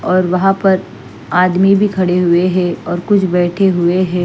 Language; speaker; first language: Hindi; non-native, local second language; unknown